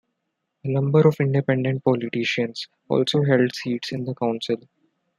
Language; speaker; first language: English; non-native, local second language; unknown